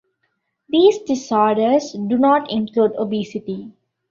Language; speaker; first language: English; non-native, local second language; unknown